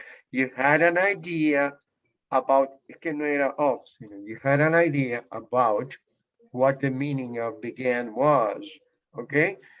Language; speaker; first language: English; non-native, fluent; Spanish